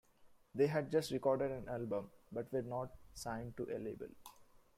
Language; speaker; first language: English; non-native, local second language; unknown